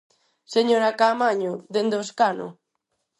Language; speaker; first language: Galician; non-native, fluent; Spanish